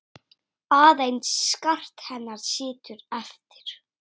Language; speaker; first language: Icelandic; native; Icelandic